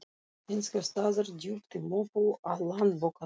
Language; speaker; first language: Icelandic; non-native, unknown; Russian